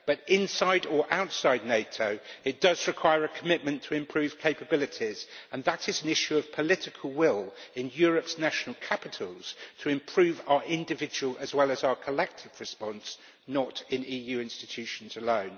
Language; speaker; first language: English; native; English